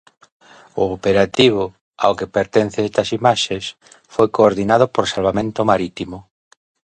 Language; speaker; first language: Galician; native; Galician